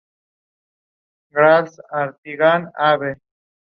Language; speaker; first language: English; non-native, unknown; Spanish